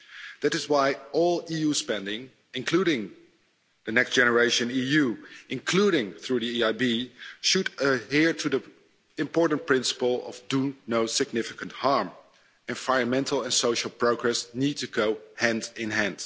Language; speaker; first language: English; non-native, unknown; Dutch